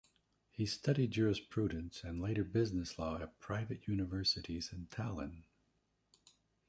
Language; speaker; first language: English; native; English